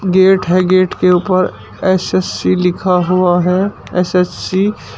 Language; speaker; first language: Hindi; native; Hindi